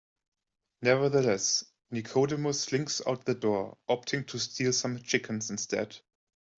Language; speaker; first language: English; non-native, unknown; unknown